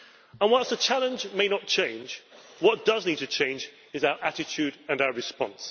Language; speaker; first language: English; native; English